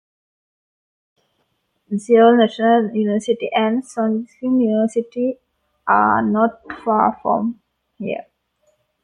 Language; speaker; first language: English; native; English